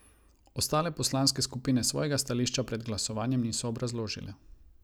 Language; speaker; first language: Slovenian; non-native, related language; Croatian